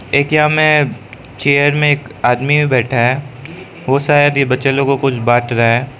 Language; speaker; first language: Hindi; non-native, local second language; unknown